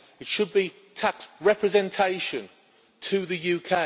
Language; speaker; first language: English; native; English